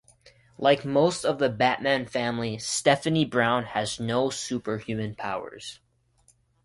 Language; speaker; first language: English; native; English